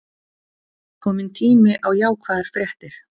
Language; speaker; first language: Icelandic; native; Icelandic